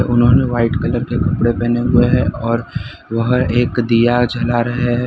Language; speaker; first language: Hindi; non-native, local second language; Gujarati